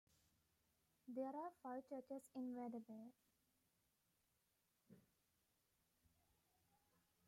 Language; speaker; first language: English; native; English